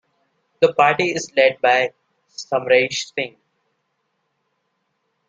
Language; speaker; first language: English; non-native, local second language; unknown